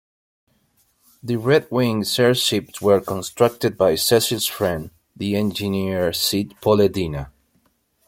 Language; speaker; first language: English; non-native, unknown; Spanish